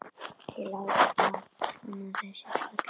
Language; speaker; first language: Icelandic; native; Icelandic